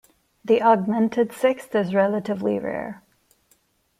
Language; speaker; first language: English; non-native, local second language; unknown